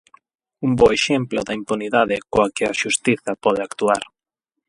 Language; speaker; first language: Galician; non-native, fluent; Spanish